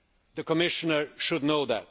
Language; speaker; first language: English; non-native, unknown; Swedish